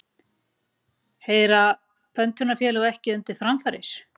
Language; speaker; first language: Icelandic; native; Icelandic